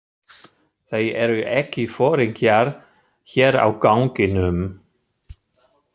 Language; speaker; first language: Icelandic; non-native, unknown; German